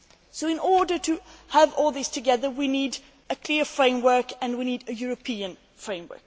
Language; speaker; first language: English; non-native, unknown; Swedish